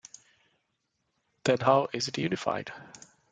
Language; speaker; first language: English; non-native, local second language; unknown